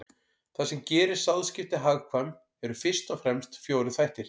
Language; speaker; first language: Icelandic; native; Icelandic